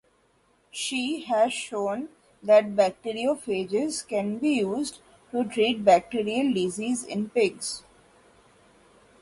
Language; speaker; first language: English; non-native, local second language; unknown